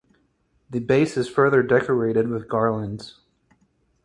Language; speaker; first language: English; native; English